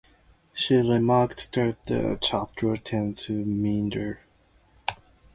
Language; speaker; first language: English; non-native, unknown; Japanese